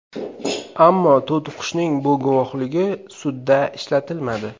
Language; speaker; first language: Uzbek; native; Uzbek